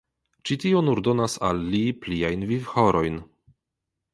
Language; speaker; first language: Esperanto; non-native, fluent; Polish